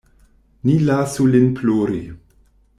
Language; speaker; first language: Esperanto; non-native, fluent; German